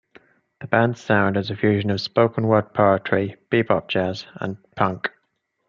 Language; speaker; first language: English; native; English